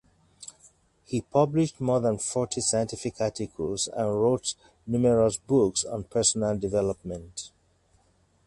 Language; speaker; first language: English; native; English